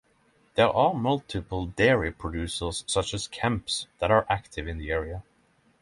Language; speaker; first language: English; non-native, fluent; Norwegian